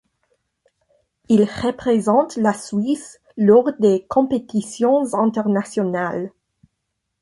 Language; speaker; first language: French; non-native, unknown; English